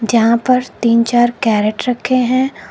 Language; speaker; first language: Hindi; native; Hindi